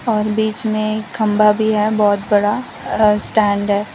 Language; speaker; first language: Hindi; non-native, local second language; Gujarati